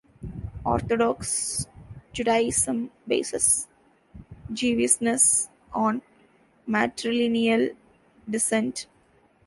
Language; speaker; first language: English; non-native, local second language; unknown